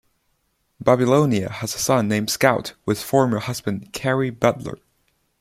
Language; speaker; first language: English; non-native, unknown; Chinese